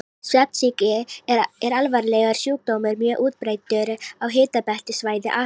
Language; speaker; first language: Icelandic; native; Icelandic